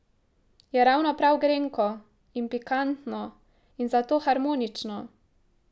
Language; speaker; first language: Slovenian; native; Slovenian